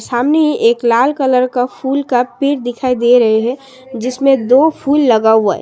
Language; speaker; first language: Hindi; non-native, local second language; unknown